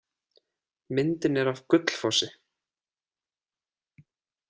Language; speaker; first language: Icelandic; native; Icelandic